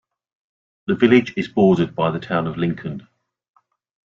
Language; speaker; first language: English; native; English